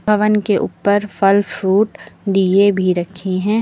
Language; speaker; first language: Hindi; native; Hindi